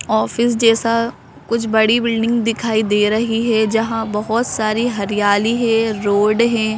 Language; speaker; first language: Hindi; native; Hindi